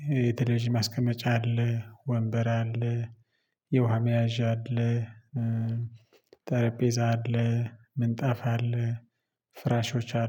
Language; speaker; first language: Amharic; non-native, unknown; Tigrinya